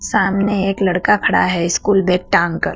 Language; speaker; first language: Hindi; native; Hindi